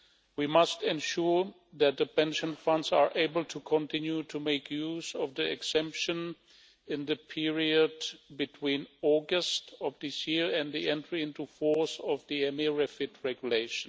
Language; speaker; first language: English; non-native, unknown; Czech